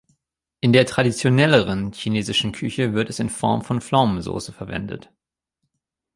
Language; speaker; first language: German; native; German